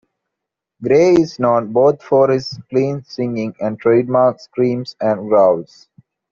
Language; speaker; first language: English; non-native, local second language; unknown